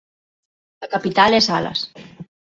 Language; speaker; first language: Galician; non-native, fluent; Spanish